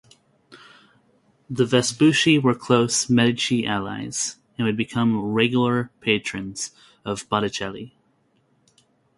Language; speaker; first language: English; native; English